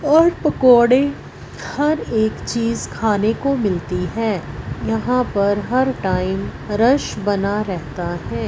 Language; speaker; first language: Hindi; non-native, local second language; Punjabi